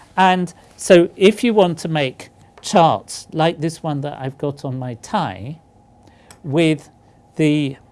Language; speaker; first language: English; native; English